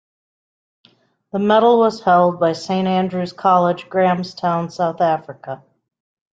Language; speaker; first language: English; native; English